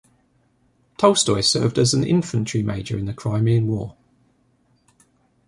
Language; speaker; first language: English; native; English